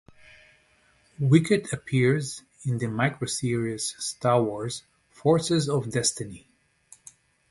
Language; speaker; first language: English; non-native, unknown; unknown